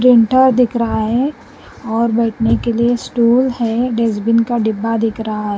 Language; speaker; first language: Hindi; non-native, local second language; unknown